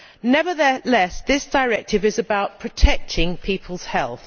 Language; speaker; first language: English; native; English